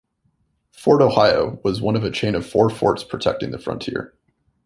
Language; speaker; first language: English; native; English